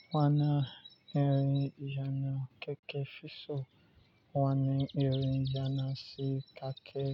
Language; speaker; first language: Hausa; non-native, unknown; Yoruba